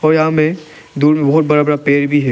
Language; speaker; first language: Hindi; non-native, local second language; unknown